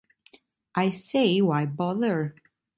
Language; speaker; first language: English; non-native, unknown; Italian